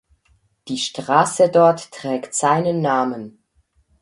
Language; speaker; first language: German; native; German